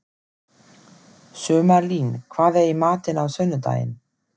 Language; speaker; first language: Icelandic; non-native, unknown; German